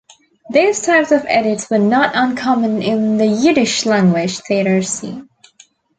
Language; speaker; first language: English; native; English